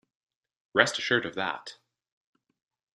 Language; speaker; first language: English; native; English